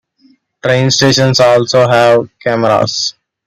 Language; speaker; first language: English; non-native, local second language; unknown